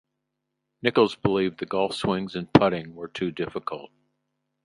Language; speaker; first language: English; native; English